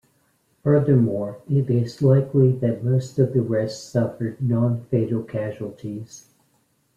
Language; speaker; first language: English; native; English